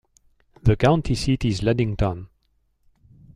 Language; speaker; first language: English; non-native, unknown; French